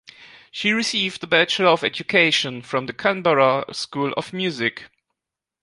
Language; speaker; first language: English; non-native, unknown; German